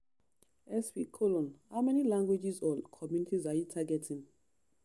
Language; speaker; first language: English; non-native, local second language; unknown